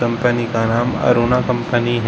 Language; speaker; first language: Hindi; native; Hindi